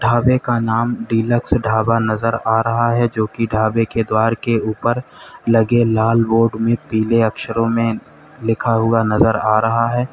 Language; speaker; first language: Hindi; native; Hindi